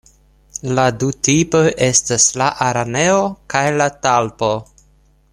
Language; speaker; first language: Esperanto; non-native, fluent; Russian